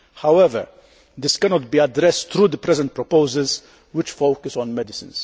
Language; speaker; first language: English; non-native, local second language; Maltese